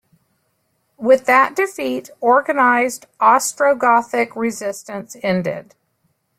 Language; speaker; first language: English; native; English